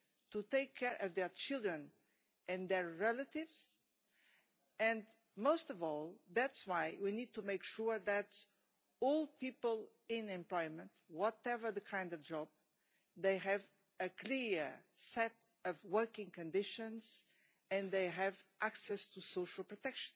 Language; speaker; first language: English; non-native, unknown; Portuguese